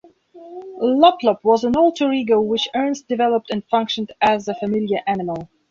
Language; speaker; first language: English; non-native, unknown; Belarusian